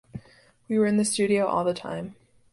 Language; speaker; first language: English; native; English